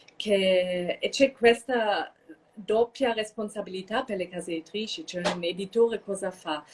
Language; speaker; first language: Italian; non-native, fluent; German